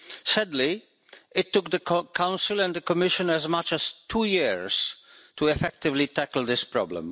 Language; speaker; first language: English; non-native, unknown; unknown